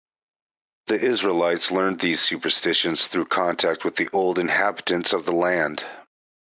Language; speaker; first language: English; native; English